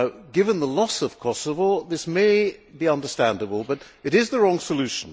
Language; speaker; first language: English; non-native, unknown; Hungarian